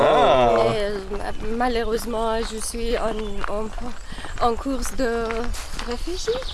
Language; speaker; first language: French; non-native, learner; Persian